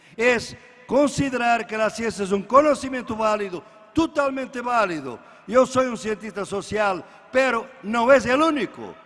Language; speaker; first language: Spanish; non-native, related language; Portuguese